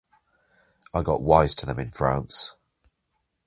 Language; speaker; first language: English; native; English